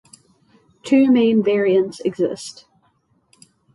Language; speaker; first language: English; native; English